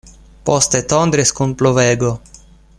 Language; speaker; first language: Esperanto; non-native, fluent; Russian